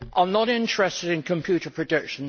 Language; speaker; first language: English; native; English